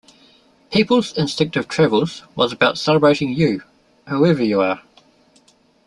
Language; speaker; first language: English; native; English